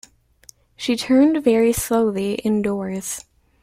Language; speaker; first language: English; native; English